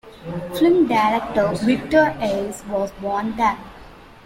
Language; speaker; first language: English; non-native, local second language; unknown